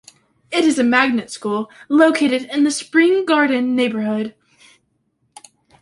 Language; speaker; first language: English; native; English